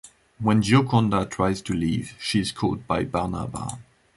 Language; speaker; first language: English; non-native, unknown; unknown